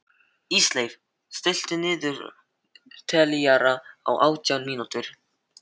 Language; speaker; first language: Icelandic; non-native, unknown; Filipino